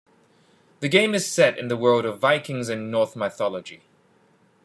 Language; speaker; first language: English; non-native, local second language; Cantonese